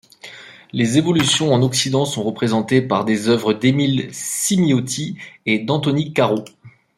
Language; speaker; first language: French; native; French